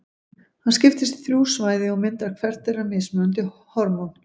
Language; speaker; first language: Icelandic; native; Icelandic